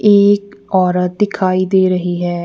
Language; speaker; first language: Hindi; non-native, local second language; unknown